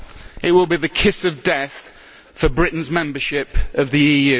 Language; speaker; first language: English; native; English